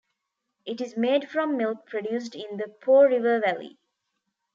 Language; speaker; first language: English; non-native, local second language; Tamil